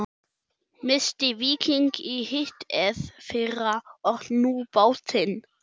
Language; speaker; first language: Icelandic; non-native, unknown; German